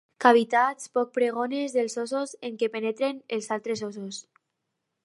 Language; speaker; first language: Catalan; non-native, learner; Spanish